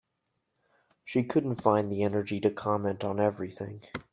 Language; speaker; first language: English; native; English